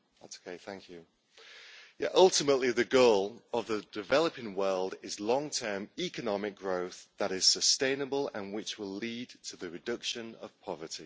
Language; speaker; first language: English; native; English